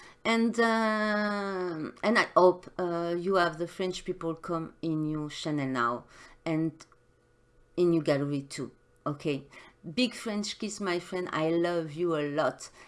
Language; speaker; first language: English; non-native, learner; French